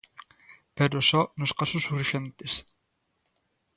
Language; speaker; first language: Galician; native; Galician